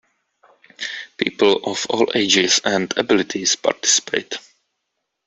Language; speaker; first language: English; non-native, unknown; Czech